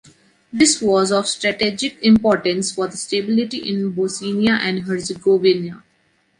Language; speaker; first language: English; non-native, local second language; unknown